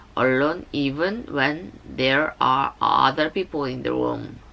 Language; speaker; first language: English; non-native, learner; Korean